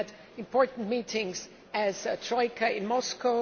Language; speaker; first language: English; non-native, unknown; German